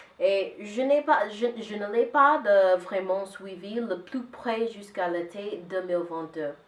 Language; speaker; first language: French; non-native, fluent; English